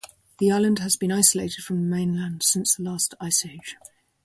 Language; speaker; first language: English; native; English